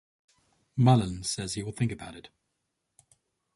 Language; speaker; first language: English; native; English